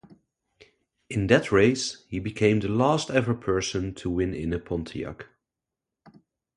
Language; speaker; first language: English; non-native, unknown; Dutch